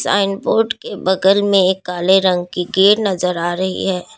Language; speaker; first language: Hindi; non-native, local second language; Assamese